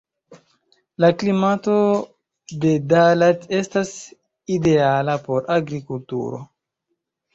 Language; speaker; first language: Esperanto; non-native, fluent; Chinese